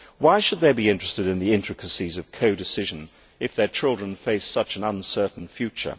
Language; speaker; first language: English; native; English